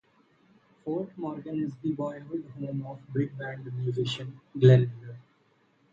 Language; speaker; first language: English; non-native, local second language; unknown